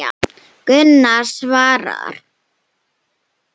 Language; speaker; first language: Icelandic; non-native, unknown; Slovenian